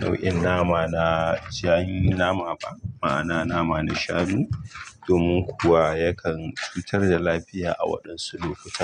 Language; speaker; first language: Hausa; native; Hausa